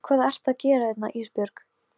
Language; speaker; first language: Icelandic; non-native, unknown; Polish